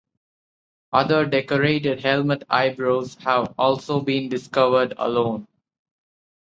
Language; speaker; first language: English; non-native, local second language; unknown